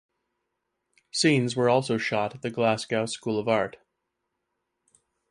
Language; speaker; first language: English; native; English